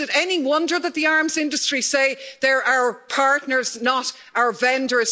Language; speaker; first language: English; native; English